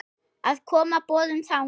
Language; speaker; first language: Icelandic; non-native, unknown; German